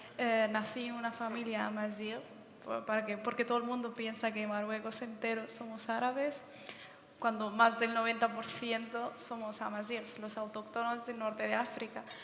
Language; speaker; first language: Spanish; early bilingual, other home language; Berber languages